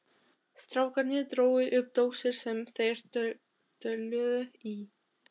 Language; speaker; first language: Icelandic; non-native, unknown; Albanian